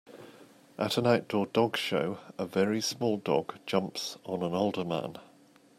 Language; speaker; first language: English; native; English